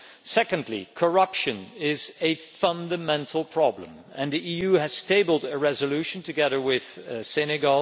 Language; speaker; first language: English; non-native, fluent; Dutch